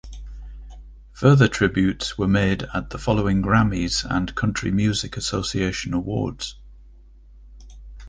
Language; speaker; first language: English; native; English